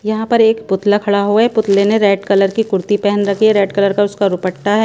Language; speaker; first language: Hindi; non-native, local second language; Punjabi